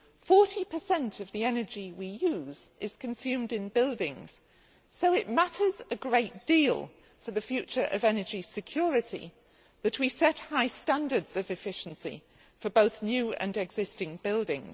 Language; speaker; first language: English; native; English